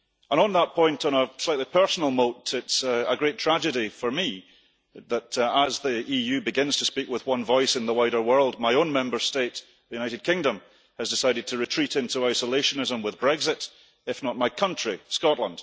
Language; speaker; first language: English; early bilingual, heritage; English